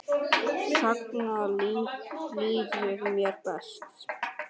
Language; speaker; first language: Icelandic; native; Icelandic